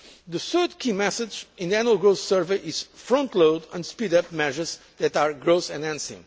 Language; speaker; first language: English; non-native, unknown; Portuguese